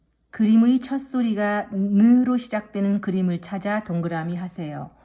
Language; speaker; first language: Korean; native; Korean